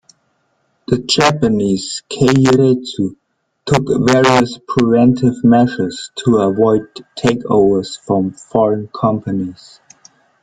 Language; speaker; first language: English; non-native, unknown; German